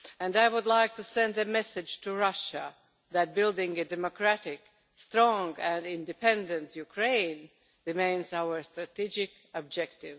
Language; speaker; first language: English; non-native, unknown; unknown